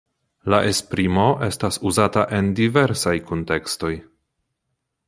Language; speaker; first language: Esperanto; non-native, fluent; Polish